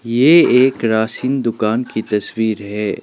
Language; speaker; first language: Hindi; non-native, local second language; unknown